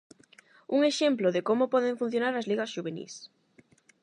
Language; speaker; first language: Galician; non-native, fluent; Spanish